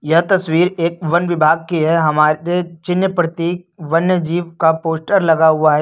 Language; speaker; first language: Hindi; native; Hindi